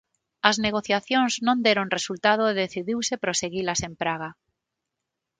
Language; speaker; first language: Galician; non-native, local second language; Spanish